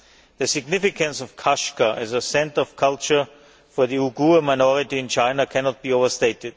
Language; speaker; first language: English; non-native, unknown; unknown